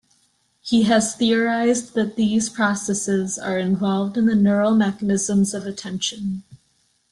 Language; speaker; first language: English; native; English